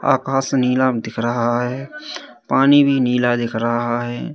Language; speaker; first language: Hindi; native; Hindi